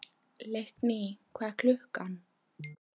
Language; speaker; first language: Icelandic; non-native, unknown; Polish